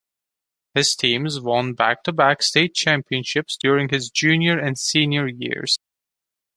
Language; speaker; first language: English; non-native, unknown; Turkish